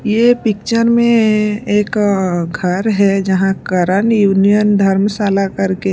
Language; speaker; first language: Hindi; non-native, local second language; Punjabi